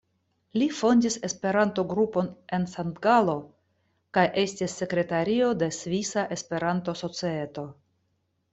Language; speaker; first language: Esperanto; non-native, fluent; Russian